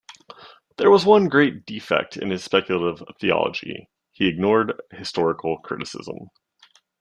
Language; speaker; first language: English; native; English